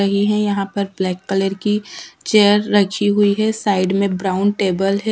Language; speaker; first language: Hindi; non-native, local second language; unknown